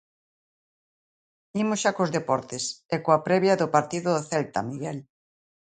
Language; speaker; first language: Galician; native; Galician